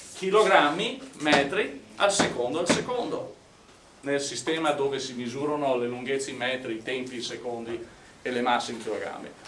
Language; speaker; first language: Italian; non-native, fluent; English